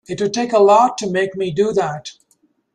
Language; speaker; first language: English; native; English